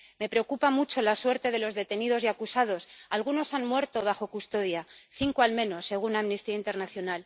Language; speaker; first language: Spanish; native; Spanish